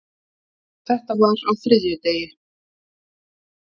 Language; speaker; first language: Icelandic; native; Icelandic